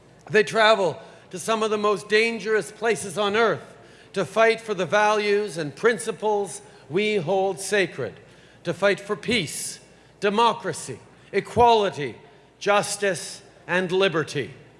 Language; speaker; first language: English; native; English